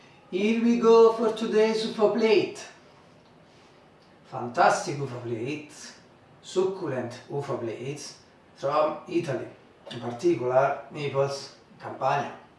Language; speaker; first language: English; non-native, learner; Italian